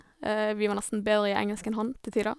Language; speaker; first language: Norwegian; native; Norwegian